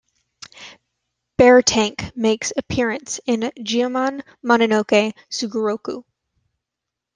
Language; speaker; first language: English; native; English